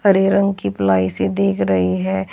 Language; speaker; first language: Hindi; native; Hindi